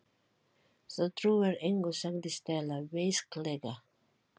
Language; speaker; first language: Icelandic; non-native, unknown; Filipino